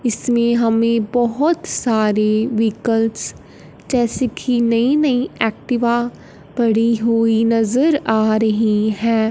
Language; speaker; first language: Hindi; non-native, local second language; Punjabi